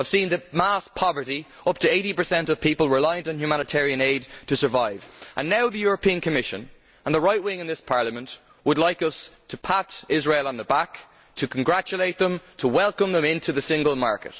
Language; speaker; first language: English; native; English